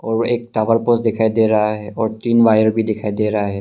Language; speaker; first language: Hindi; early bilingual, other home language; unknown